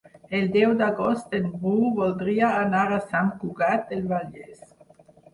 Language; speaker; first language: Catalan; non-native, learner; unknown